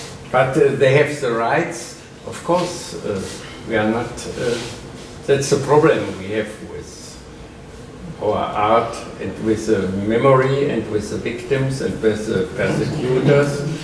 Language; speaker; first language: English; non-native, fluent; German